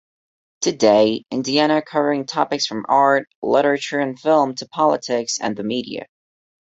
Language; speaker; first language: English; non-native, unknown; Portuguese